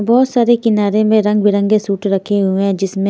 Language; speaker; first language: Hindi; native; Hindi